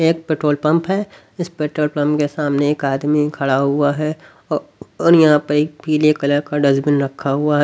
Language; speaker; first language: Hindi; native; Hindi